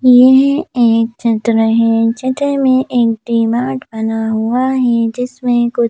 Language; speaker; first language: Hindi; native; Hindi